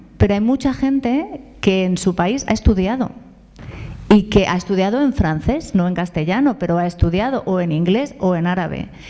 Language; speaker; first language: Spanish; native; Spanish